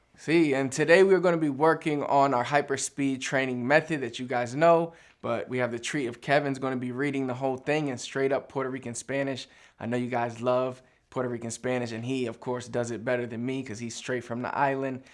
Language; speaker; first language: English; early bilingual, other home language; Spanish